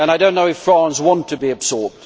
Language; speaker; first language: English; non-native, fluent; Swedish